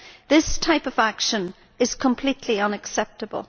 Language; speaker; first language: English; native; English